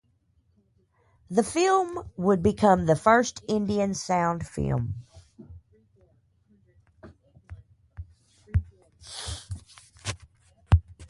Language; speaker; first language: English; native; English